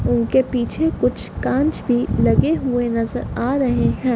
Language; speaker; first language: Hindi; native; Hindi